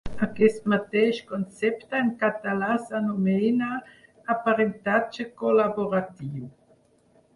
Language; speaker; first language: Catalan; non-native, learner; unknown